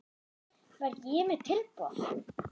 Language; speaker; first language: Icelandic; non-native, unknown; German